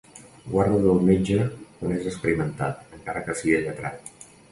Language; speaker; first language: Catalan; native; Catalan